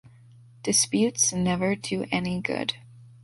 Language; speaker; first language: English; native; English